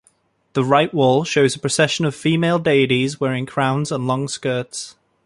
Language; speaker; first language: English; native; English